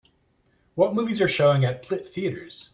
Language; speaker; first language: English; native; English